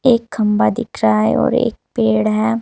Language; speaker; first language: Hindi; native; Hindi